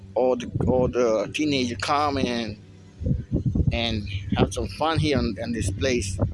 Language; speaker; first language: English; non-native, learner; Spanish